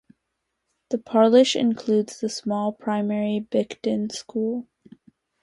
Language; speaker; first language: English; native; English